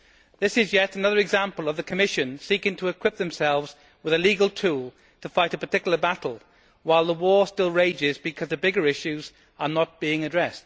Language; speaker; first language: English; native; English